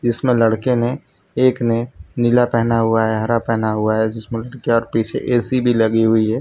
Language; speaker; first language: Hindi; non-native, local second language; Gujarati